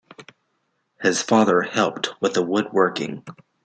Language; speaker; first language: English; native; English